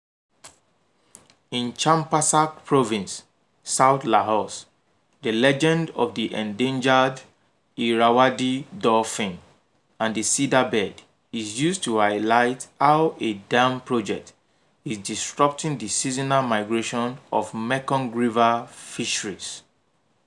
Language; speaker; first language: English; non-native, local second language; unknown